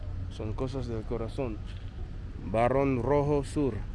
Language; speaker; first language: Spanish; non-native, learner; English